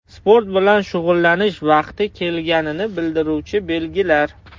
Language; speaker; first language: Uzbek; non-native, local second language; Russian